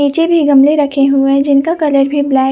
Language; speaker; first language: Hindi; non-native, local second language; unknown